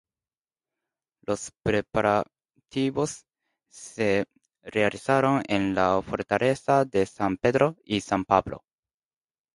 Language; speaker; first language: Spanish; non-native, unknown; Japanese